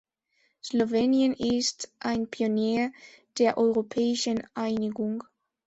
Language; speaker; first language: German; non-native, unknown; Spanish